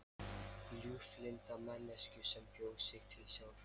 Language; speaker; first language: Icelandic; non-native, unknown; Lithuanian